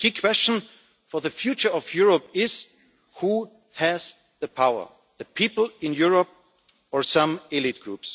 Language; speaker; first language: English; non-native, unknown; German